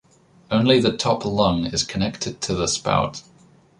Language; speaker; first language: English; native; English